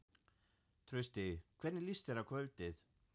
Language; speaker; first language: Icelandic; non-native, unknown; German